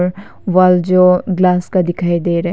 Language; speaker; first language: Hindi; non-native, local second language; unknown